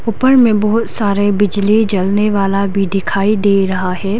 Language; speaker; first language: Hindi; non-native, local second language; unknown